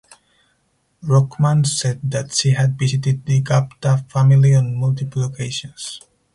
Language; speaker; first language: English; non-native, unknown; Spanish